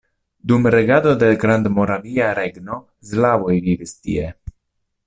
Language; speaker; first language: Esperanto; non-native, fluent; Italian